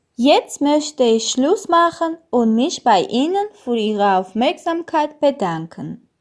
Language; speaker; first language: German; non-native, learner; Armenian